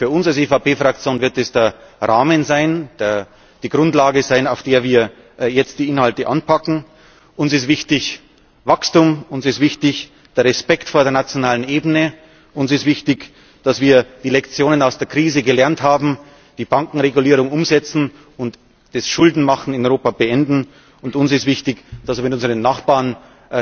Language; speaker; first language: German; native; German